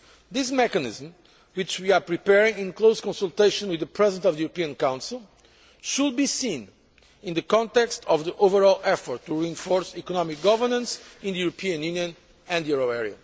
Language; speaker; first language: English; non-native, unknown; Portuguese